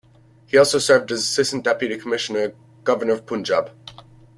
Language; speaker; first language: English; native; English